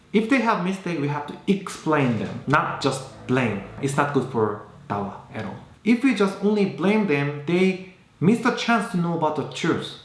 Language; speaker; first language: English; non-native, fluent; Korean